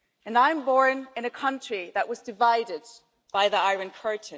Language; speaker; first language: English; non-native, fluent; German